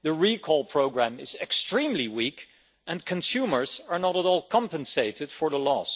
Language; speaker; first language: English; non-native, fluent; Dutch